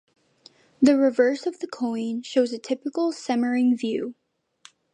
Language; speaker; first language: English; native; English